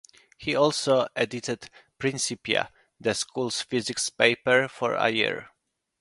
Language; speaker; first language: English; non-native, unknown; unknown